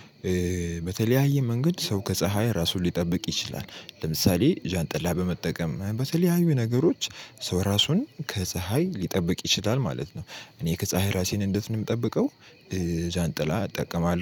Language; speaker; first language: Amharic; native; Amharic